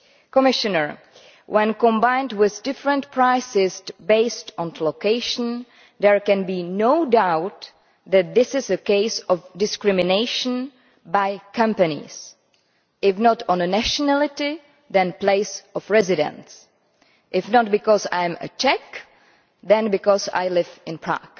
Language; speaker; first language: English; non-native, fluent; Czech